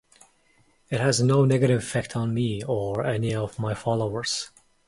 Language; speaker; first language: English; non-native, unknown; Mongolian